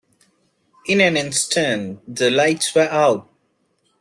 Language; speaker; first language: English; non-native, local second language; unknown